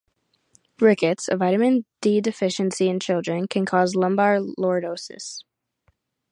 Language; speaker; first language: English; native; English